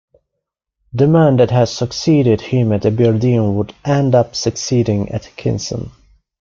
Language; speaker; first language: English; non-native, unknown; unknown